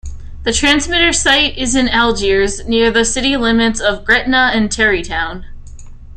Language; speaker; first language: English; native; English